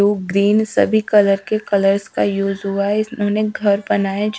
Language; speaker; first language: Hindi; native; Hindi